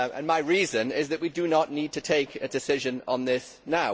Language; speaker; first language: English; native; English